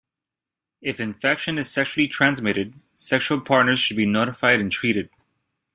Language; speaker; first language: English; native; English